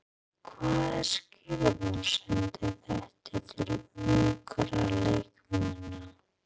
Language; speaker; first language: Icelandic; non-native, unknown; English